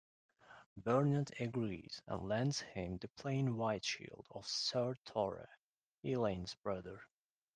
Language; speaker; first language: English; non-native, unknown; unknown